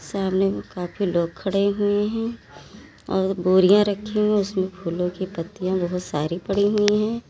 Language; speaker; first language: Hindi; native; Hindi